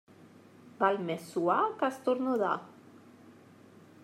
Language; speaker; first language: Catalan; native; Catalan